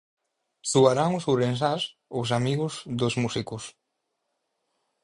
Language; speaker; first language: Galician; native; Galician